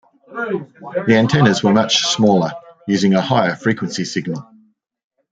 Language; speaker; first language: English; native; English